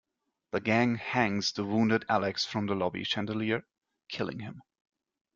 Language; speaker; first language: English; non-native, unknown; German